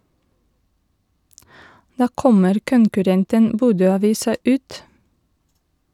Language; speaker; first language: Norwegian; non-native, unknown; Russian